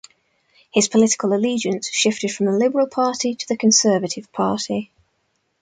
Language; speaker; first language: English; native; English